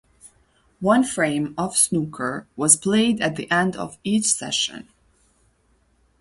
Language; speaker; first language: English; native; English